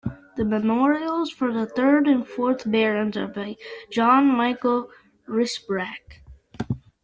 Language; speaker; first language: English; native; English